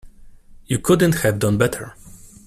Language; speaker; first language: English; non-native, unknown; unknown